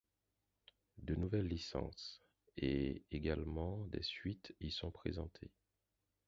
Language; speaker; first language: French; non-native, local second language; Haitian Creole